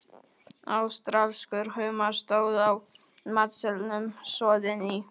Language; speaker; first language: Icelandic; non-native, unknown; Polish